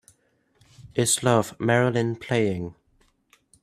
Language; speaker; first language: English; native; English